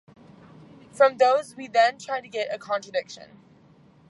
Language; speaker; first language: English; native; English